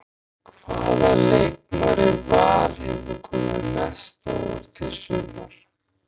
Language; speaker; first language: Icelandic; native; Icelandic